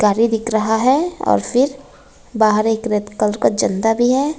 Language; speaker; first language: Hindi; non-native, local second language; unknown